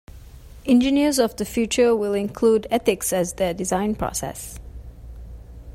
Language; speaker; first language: English; non-native, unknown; Divehi